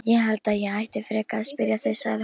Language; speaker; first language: Icelandic; non-native, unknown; Polish